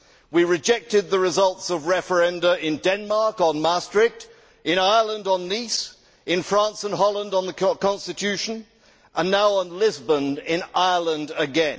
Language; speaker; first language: English; native; English